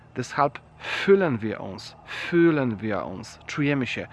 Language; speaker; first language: German; non-native, fluent; Polish